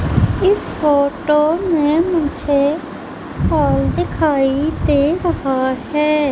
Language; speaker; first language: Hindi; native; Hindi